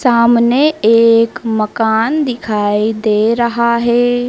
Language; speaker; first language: Hindi; native; Hindi